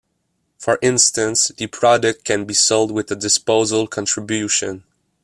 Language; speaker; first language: English; non-native, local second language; French